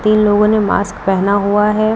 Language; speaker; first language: Hindi; native; Hindi